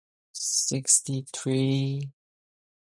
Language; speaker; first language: English; non-native, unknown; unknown